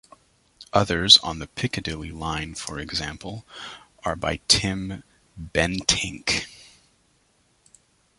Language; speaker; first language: English; native; English